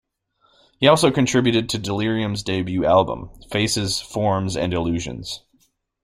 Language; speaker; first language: English; native; English